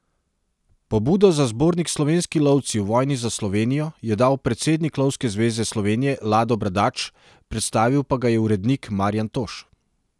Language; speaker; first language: Slovenian; non-native, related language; Serbian